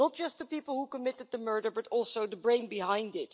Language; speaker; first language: English; non-native, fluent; Dutch